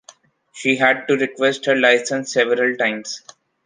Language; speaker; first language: English; non-native, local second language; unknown